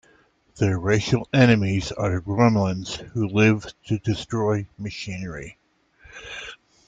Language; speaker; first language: English; native; English